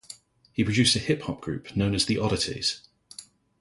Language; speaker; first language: English; native; English